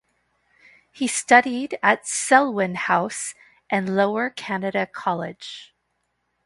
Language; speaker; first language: English; native; English